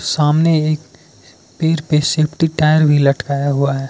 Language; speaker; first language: Hindi; non-native, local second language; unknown